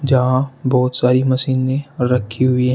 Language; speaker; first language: Hindi; native; Hindi